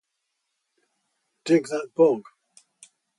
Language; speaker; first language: English; native; English